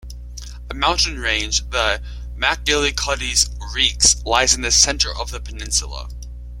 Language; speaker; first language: English; native; English